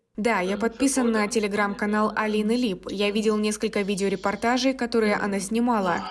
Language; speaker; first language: Russian; non-native, fluent; German